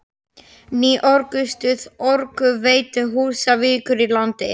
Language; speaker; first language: Icelandic; non-native, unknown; Slovak